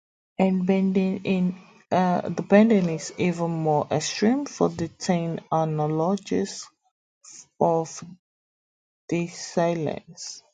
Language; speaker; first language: English; native; English